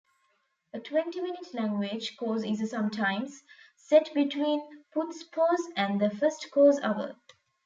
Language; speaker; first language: English; non-native, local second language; Tamil